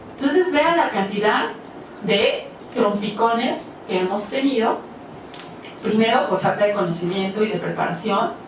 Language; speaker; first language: Spanish; native; Spanish